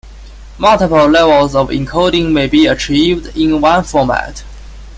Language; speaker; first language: English; non-native, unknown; Chinese